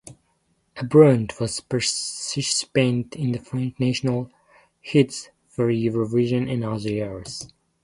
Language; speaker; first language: English; non-native, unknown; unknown